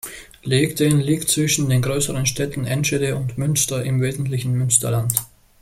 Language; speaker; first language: German; native; German